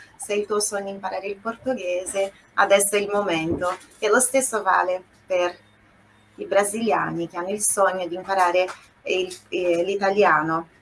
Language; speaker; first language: Italian; non-native, fluent; Portuguese